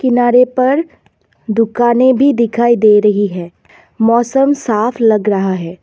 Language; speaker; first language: Hindi; non-native, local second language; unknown